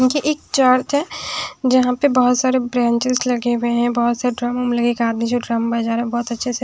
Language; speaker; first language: Hindi; non-native, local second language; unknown